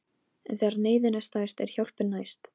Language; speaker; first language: Icelandic; non-native, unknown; Polish